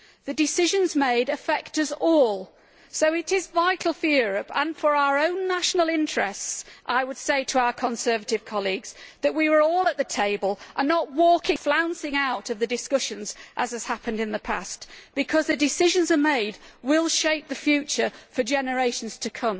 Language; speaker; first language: English; native; English